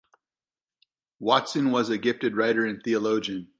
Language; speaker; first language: English; native; English